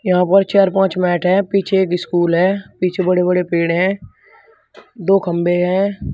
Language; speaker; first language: Hindi; native; Hindi